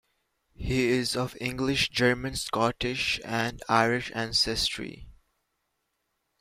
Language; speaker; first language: English; native; English